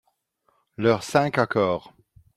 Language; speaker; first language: French; non-native, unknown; Dutch